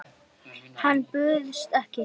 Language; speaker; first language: Icelandic; native; Icelandic